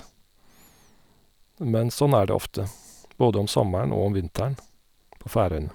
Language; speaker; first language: Norwegian; non-native, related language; Faroese